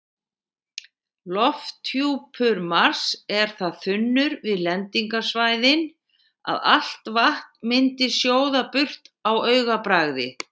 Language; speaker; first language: Icelandic; native; Icelandic